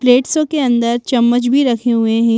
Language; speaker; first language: Hindi; native; Hindi